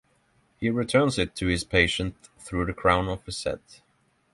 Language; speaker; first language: English; non-native, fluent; Norwegian